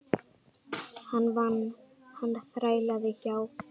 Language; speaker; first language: Icelandic; native; Icelandic